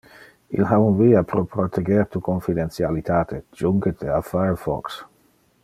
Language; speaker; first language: Interlingua; non-native, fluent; Dutch